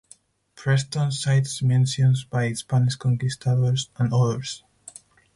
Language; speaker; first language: English; non-native, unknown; Spanish